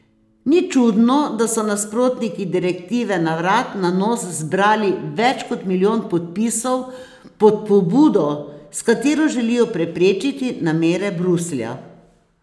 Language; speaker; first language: Slovenian; native; Slovenian